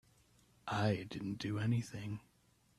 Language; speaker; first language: English; native; English